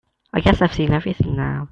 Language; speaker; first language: English; native; English